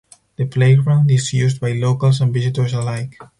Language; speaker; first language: English; non-native, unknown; Spanish